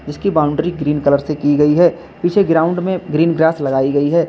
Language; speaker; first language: Hindi; native; Hindi